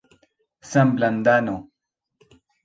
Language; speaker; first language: Esperanto; non-native, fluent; Spanish